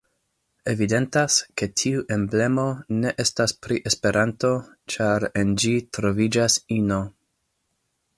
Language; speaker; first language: Esperanto; non-native, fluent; English